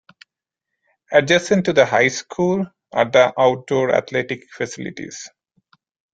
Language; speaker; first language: English; non-native, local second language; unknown